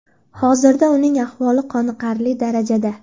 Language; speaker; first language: Uzbek; native; Uzbek